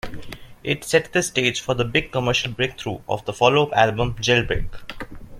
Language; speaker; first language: English; non-native, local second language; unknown